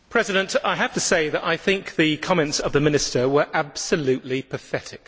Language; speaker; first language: English; native; English